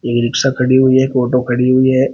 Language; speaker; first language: Hindi; native; Hindi